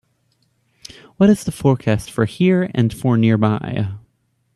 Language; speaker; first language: English; native; English